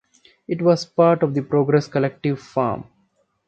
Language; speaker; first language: English; non-native, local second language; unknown